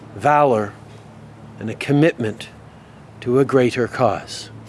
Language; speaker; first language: English; native; English